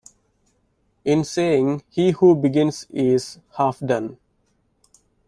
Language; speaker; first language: English; non-native, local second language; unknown